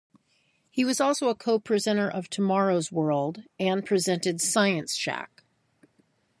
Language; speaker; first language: English; native; English